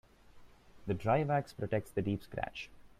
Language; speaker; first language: English; non-native, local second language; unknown